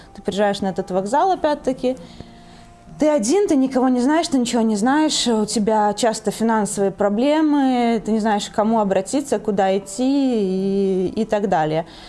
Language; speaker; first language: Russian; native; Russian